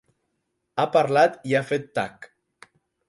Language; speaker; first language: Catalan; native; Catalan